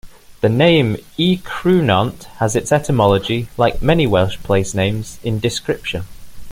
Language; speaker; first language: English; native; English